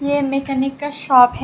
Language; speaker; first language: Hindi; non-native, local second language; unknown